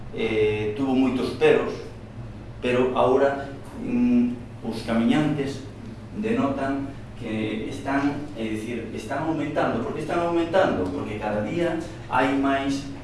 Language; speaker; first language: Galician; native; Galician